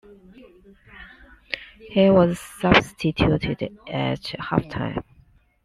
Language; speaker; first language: English; non-native, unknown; Chinese